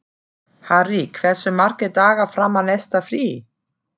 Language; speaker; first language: Icelandic; non-native, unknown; German